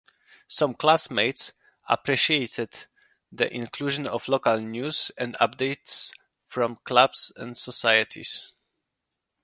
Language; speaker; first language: English; non-native, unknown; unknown